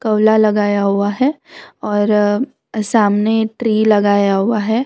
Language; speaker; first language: Hindi; non-native, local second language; Gujarati